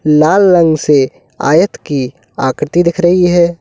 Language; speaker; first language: Hindi; native; Hindi